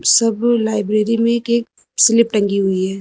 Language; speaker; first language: Hindi; native; Hindi